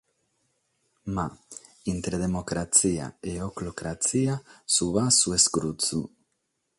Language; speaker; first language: Sardinian; non-native, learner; Catalan